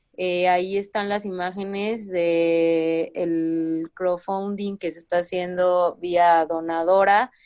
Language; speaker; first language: Spanish; native; Spanish